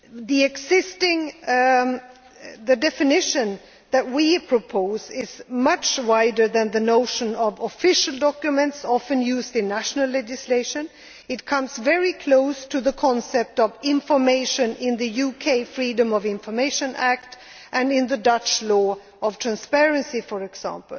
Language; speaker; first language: English; non-native, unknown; Swedish